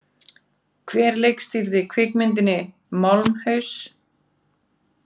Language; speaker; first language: Icelandic; native; Icelandic